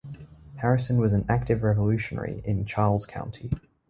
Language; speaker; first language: English; native; English